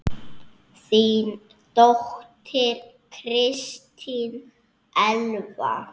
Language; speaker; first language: Icelandic; native; Icelandic